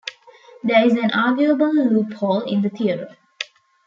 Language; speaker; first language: English; non-native, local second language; Tamil